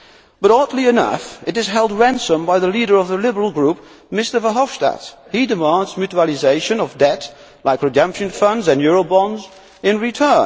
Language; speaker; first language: English; non-native, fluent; Dutch